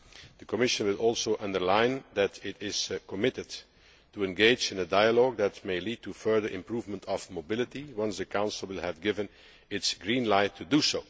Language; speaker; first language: English; non-native, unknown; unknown